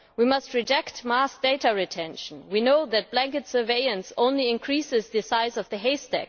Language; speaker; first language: English; non-native, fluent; German